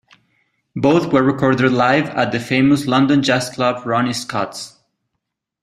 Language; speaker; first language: English; non-native, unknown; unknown